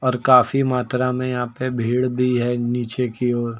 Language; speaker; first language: Hindi; native; Hindi